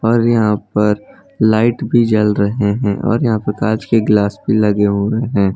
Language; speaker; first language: Hindi; non-native, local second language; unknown